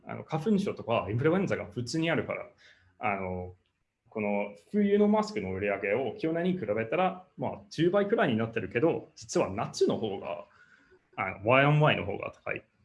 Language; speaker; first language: Japanese; non-native, fluent; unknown